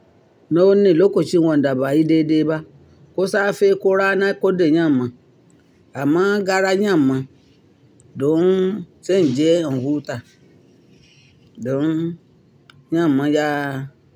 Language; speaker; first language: Hausa; non-native, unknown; Yoruba